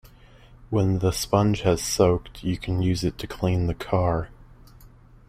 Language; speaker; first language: English; native; English